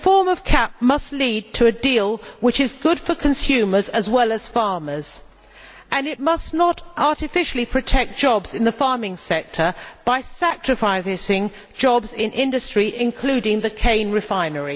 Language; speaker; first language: English; native; English